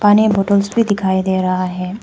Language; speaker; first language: Hindi; non-native, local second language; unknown